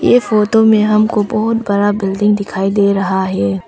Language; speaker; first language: Hindi; early bilingual, other home language; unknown